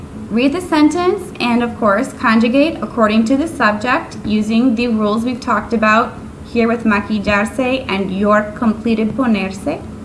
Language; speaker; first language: English; native; English